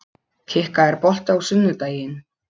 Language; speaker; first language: Icelandic; non-native, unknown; Polish